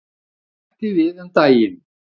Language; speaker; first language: Icelandic; native; Icelandic